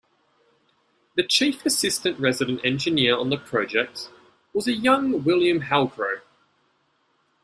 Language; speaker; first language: English; native; English